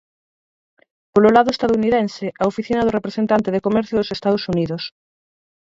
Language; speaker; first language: Galician; native; Galician